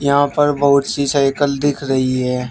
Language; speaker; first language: Hindi; native; Hindi